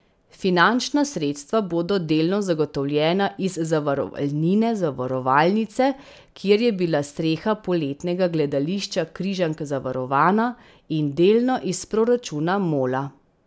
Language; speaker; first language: Slovenian; native; Slovenian